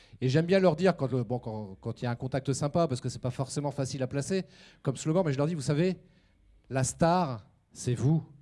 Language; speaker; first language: French; native; French